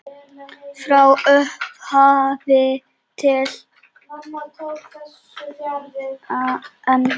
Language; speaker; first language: Icelandic; non-native, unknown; Czech